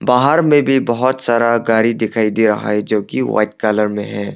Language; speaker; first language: Hindi; non-native, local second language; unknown